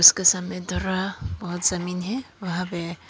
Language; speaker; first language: Hindi; non-native, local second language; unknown